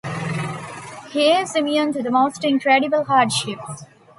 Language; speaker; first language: English; non-native, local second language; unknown